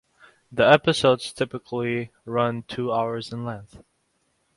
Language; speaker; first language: English; non-native, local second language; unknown